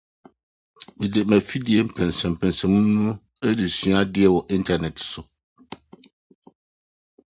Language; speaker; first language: English; non-native, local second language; Akan